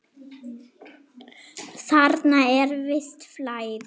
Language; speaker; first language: Icelandic; non-native, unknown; German